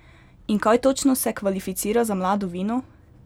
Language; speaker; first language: Slovenian; native; Slovenian